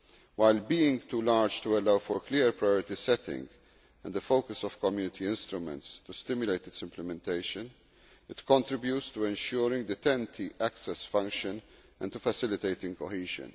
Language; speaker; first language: English; non-native, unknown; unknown